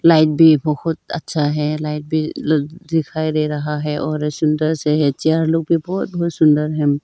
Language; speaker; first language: Hindi; non-native, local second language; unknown